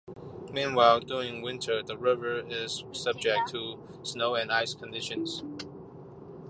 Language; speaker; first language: English; non-native, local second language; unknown